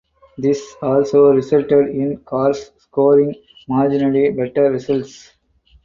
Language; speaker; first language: English; non-native, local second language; Tamil